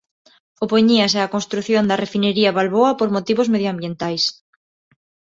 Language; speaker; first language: Galician; non-native, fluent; Spanish